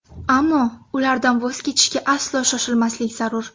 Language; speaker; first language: Uzbek; native; Uzbek